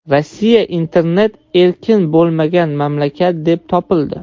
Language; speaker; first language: Uzbek; non-native, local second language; Russian